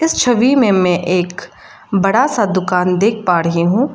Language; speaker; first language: Hindi; non-native, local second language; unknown